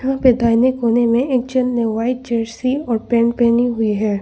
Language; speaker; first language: Hindi; non-native, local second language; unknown